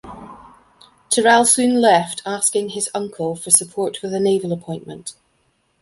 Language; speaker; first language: English; native; English